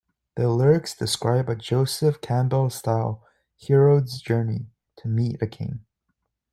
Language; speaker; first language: English; native; English